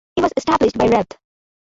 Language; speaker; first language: English; non-native, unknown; Bangla